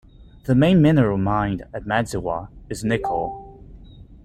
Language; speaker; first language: English; native; English